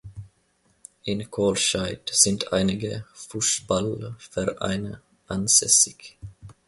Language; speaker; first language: German; non-native, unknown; Finnish